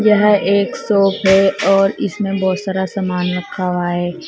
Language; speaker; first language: Hindi; native; Hindi